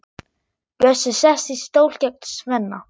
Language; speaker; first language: Icelandic; non-native, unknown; German